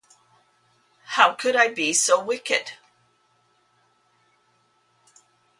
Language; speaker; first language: English; native; English